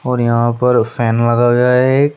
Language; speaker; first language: Hindi; native; Hindi